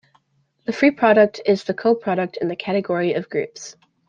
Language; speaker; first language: English; native; English